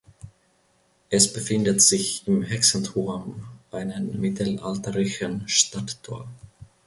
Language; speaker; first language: German; non-native, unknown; Finnish